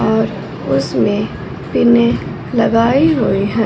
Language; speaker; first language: Hindi; non-native, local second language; Punjabi